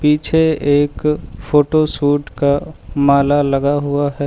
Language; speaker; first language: Hindi; native; Hindi